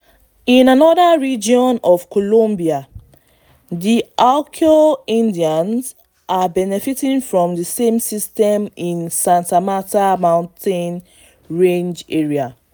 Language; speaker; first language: English; non-native, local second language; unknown